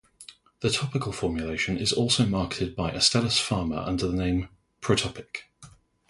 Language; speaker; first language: English; native; English